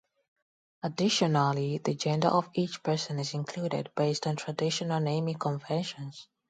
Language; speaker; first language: English; non-native, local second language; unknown